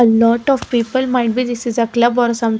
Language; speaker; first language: English; non-native, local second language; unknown